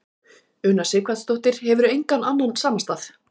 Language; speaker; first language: Icelandic; native; Icelandic